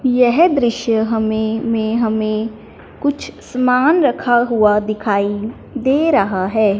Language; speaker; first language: Hindi; non-native, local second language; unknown